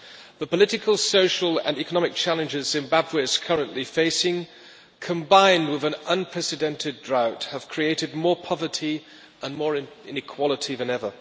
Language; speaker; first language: English; non-native, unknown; German